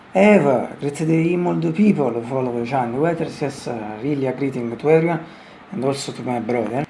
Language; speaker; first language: English; non-native, fluent; Italian